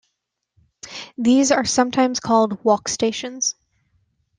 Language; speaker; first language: English; native; English